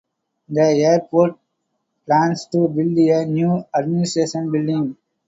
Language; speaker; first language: English; non-native, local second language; Tamil